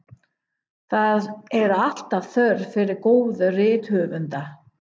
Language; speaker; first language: Icelandic; non-native, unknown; English